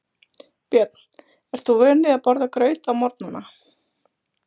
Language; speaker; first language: Icelandic; native; Icelandic